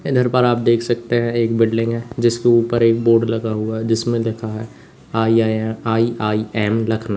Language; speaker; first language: Hindi; native; Hindi